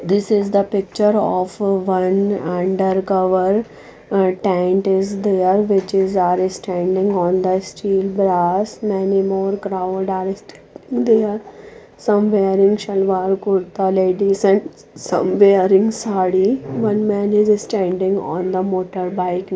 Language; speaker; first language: English; non-native, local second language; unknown